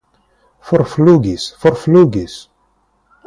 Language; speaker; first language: Esperanto; non-native, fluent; Russian